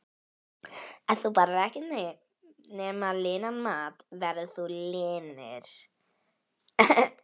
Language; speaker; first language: Icelandic; native; Icelandic